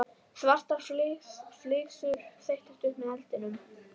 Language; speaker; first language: Icelandic; native; Icelandic